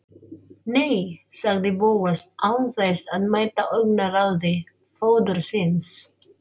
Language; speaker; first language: Icelandic; non-native, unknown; Filipino